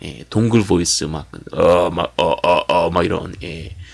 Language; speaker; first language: Korean; native; Korean